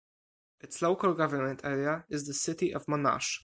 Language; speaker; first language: English; non-native, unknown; Polish